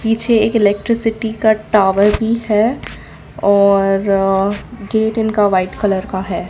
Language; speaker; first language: Hindi; non-native, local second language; Gujarati